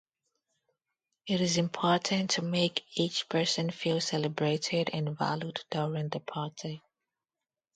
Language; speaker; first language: English; non-native, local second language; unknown